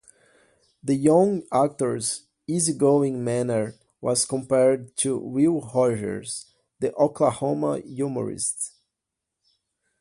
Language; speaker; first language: English; non-native, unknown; Portuguese